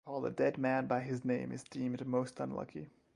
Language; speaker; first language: English; non-native, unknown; French